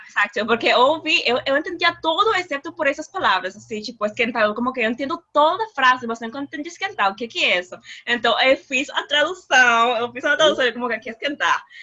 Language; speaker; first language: Portuguese; non-native, related language; Spanish